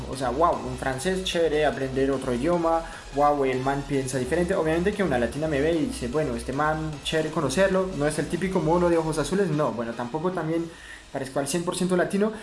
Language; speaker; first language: Spanish; non-native, fluent; French